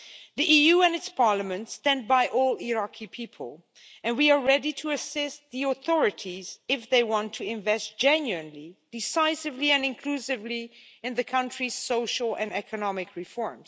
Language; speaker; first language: English; non-native, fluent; Dutch